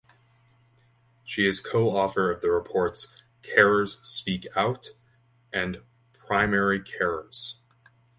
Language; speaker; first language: English; native; English